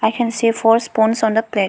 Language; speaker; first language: English; non-native, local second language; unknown